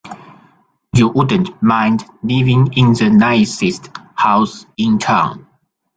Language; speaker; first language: English; non-native, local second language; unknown